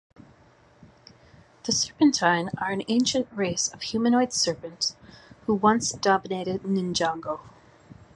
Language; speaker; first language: English; native; English